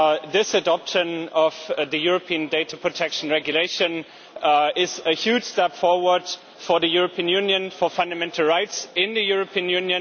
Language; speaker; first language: English; non-native, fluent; German